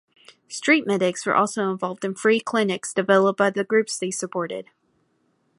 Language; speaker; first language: English; native; English